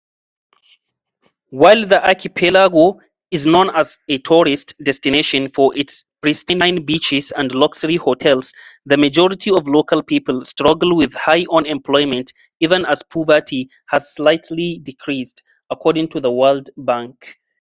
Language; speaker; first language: English; non-native, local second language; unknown